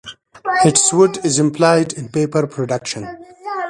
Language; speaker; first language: English; non-native, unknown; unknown